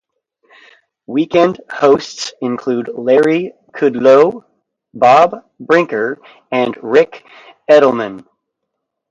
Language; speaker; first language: English; native; English